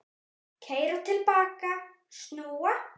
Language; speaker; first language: Icelandic; native; Icelandic